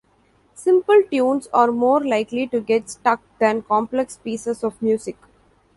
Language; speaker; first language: English; non-native, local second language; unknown